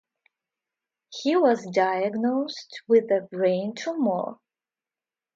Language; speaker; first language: English; non-native, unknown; Russian